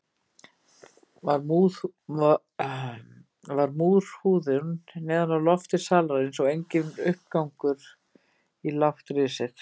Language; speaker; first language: Icelandic; native; Icelandic